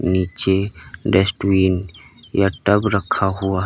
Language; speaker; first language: Hindi; native; Hindi